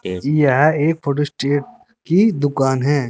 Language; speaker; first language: Hindi; native; Hindi